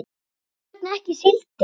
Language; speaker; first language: Icelandic; native; Icelandic